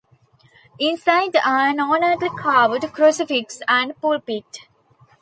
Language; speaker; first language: English; non-native, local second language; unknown